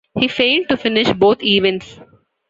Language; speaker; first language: English; non-native, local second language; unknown